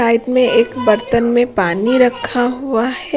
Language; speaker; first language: Hindi; non-native, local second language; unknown